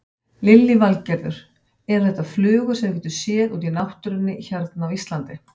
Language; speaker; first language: Icelandic; native; Icelandic